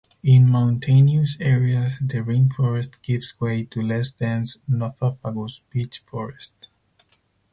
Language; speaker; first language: English; non-native, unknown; Spanish